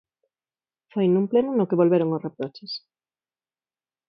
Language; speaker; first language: Galician; non-native, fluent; Spanish